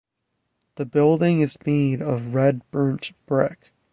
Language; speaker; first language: English; native; English